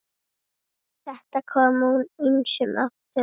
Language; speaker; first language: Icelandic; native; Icelandic